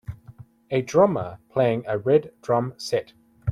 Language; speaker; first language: English; native; English